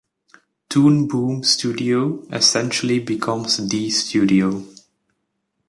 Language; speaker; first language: English; native; English